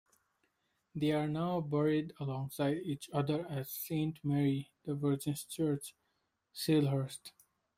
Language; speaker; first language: English; non-native, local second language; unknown